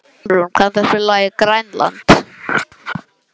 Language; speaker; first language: Icelandic; non-native, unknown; English